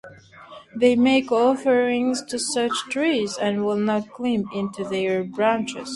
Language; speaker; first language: English; non-native, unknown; Turkmen